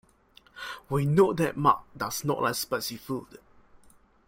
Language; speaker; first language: English; non-native, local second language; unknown